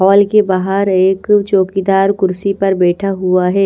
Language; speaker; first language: Hindi; native; Hindi